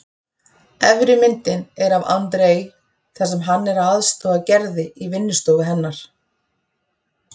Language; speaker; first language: Icelandic; native; Icelandic